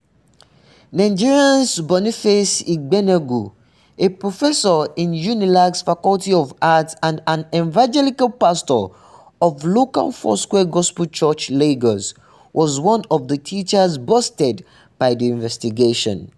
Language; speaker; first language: English; non-native, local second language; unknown